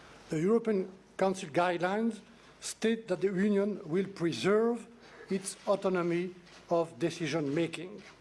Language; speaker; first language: English; non-native, fluent; French